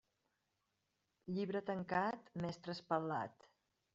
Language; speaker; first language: Catalan; native; Catalan